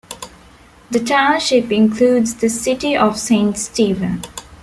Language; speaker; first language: English; non-native, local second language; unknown